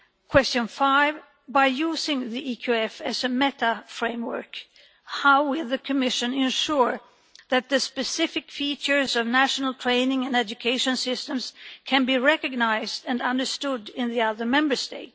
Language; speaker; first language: English; non-native, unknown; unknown